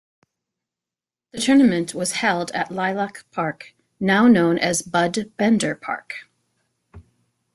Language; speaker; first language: English; native; English